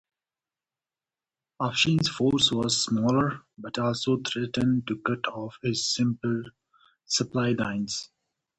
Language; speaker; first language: English; non-native, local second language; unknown